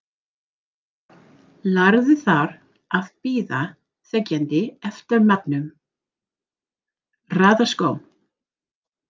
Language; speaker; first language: Icelandic; non-native, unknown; English